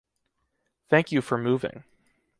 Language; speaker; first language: English; native; English